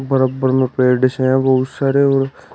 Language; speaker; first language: Hindi; native; Hindi